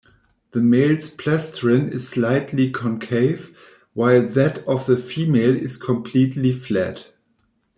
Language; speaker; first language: English; non-native, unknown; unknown